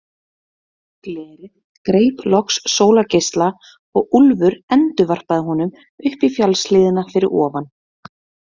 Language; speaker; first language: Icelandic; native; Icelandic